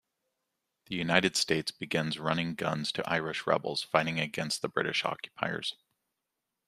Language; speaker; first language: English; native; English